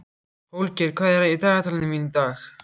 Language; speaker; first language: Icelandic; native; Icelandic